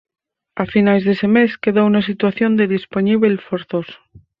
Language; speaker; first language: Galician; native; Galician